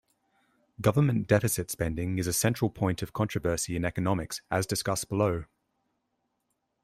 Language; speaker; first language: English; native; English